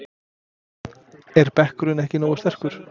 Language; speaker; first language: Icelandic; non-native, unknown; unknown